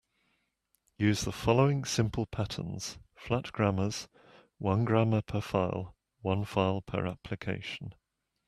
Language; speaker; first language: English; native; English